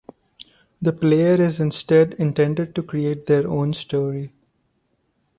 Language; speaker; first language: English; non-native, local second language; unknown